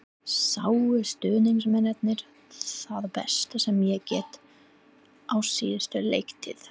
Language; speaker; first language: Icelandic; non-native, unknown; English